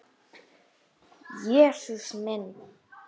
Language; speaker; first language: Icelandic; native; Icelandic